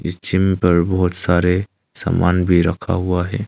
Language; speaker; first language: Hindi; non-native, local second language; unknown